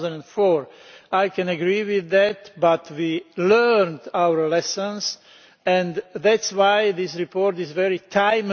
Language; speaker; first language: English; non-native, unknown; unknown